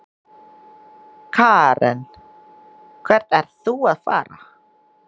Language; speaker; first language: Icelandic; non-native, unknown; Indonesian